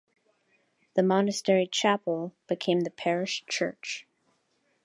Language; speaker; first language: English; native; English